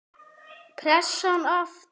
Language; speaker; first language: Icelandic; native; Icelandic